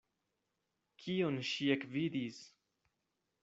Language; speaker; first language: Esperanto; non-native, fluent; Spanish